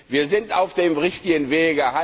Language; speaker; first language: German; non-native, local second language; Luxembourgish